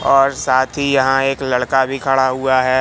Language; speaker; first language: Hindi; native; Hindi